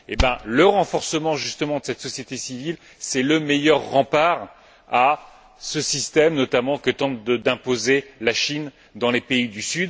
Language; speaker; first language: French; native; French